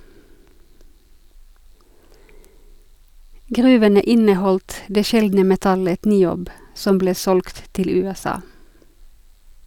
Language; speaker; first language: Norwegian; non-native, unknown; Finnish